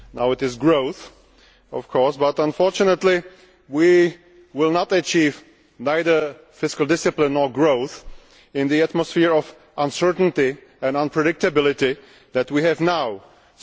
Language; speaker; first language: English; non-native, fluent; Czech